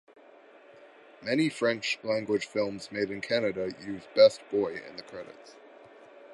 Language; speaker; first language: English; native; English